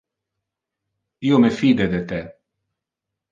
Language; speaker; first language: Interlingua; non-native, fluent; Italian